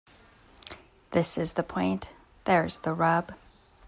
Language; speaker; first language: English; native; English